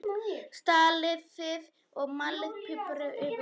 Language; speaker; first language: Icelandic; non-native, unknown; Polish